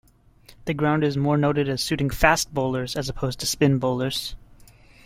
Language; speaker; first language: English; native; English